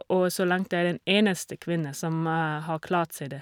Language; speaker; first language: Norwegian; non-native, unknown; German